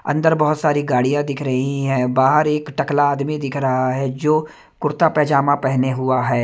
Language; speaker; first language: Hindi; non-native, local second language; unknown